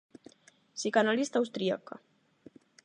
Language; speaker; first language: Galician; non-native, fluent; Spanish